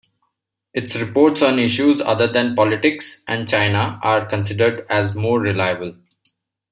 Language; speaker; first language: English; non-native, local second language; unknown